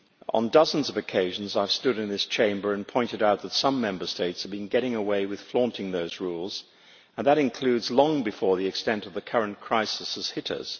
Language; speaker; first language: English; native; English